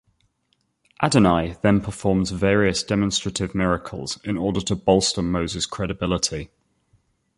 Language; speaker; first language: English; native; English